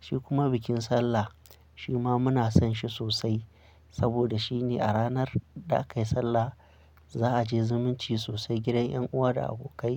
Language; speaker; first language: Hausa; non-native, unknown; Akan